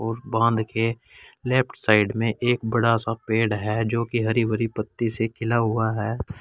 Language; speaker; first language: Hindi; native; Hindi